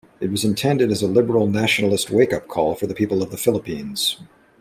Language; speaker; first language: English; native; English